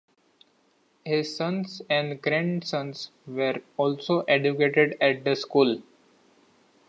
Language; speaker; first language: English; non-native, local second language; Marathi